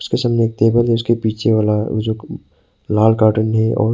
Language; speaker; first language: Hindi; non-native, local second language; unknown